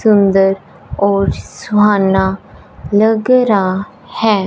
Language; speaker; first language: Hindi; non-native, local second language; Punjabi